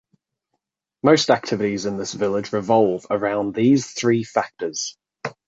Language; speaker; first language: English; native; English